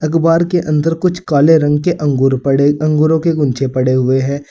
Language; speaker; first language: Hindi; native; Hindi